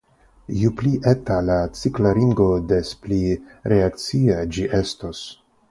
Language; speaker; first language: Esperanto; non-native, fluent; Russian